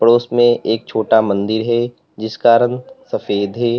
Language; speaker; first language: Hindi; native; Hindi